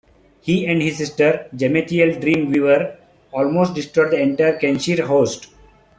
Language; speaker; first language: English; non-native, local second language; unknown